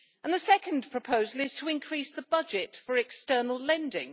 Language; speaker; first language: English; native; English